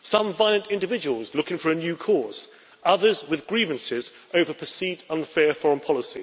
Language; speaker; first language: English; native; English